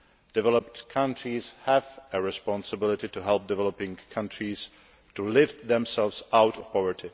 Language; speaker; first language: English; non-native, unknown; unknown